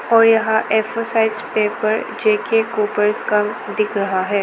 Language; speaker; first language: Hindi; early bilingual, other home language; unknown